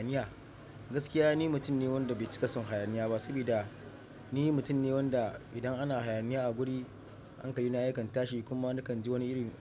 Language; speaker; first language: Hausa; non-native, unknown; Yoruba